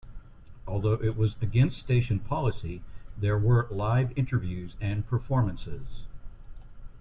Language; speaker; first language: English; native; English